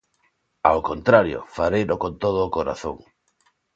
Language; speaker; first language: Galician; non-native, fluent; Spanish